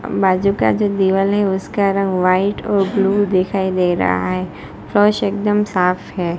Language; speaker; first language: Hindi; non-native, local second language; Gujarati